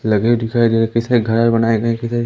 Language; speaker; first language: Hindi; native; Hindi